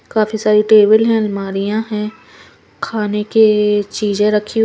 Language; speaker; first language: Hindi; non-native, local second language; Punjabi